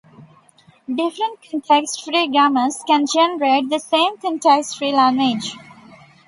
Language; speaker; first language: English; non-native, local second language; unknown